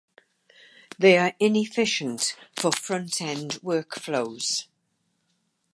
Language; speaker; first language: English; native; English